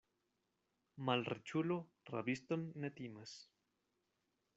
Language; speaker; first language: Esperanto; non-native, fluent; Spanish